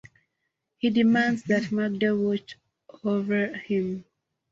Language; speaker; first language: English; non-native, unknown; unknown